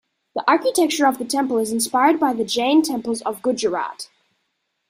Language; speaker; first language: English; native; English